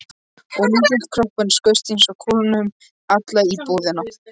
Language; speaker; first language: Icelandic; non-native, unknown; Polish